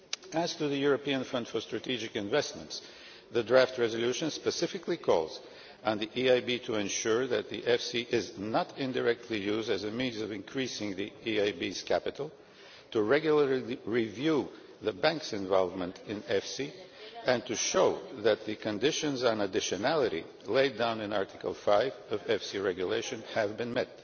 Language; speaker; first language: English; non-native, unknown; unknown